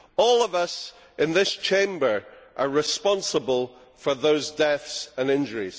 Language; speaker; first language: English; native; English